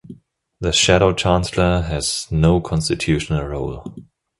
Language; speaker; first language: English; non-native, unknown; German